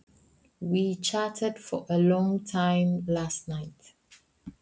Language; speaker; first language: Icelandic; non-native, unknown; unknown